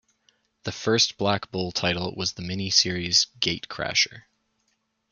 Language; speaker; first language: English; native; English